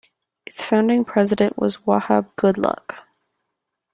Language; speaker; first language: English; native; English